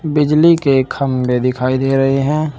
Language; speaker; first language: Hindi; native; Hindi